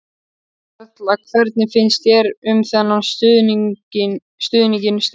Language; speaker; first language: Icelandic; native; Icelandic